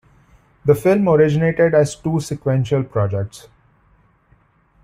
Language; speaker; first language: English; non-native, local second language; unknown